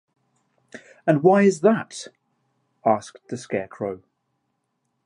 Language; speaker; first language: English; native; English